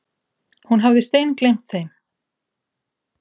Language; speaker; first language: Icelandic; native; Icelandic